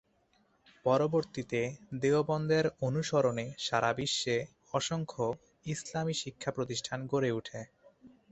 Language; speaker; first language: Bangla; non-native, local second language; Chittagonian